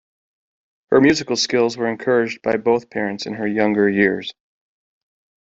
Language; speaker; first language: English; native; English